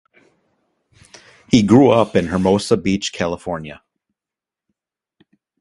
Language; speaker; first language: English; native; English